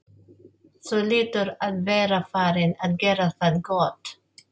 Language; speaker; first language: Icelandic; non-native, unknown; Filipino